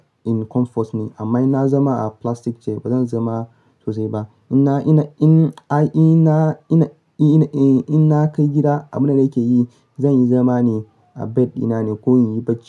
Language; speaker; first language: Hausa; non-native, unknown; Yoruba